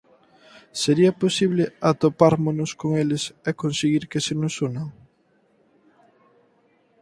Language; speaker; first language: Galician; native; Galician